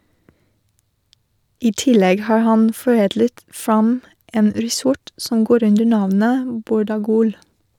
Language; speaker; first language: Norwegian; non-native, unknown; English